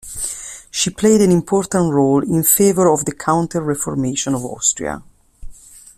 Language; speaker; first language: English; non-native, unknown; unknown